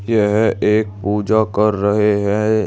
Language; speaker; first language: Hindi; native; Hindi